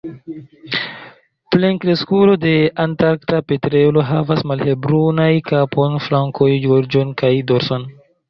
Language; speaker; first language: Esperanto; non-native, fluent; Chinese